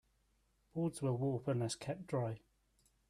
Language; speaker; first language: English; native; English